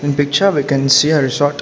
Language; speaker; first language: English; non-native, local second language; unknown